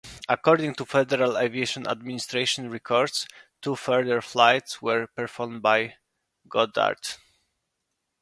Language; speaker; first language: English; non-native, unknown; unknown